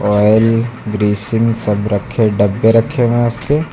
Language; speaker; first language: Hindi; native; Hindi